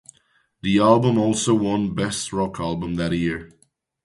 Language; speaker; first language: English; native; English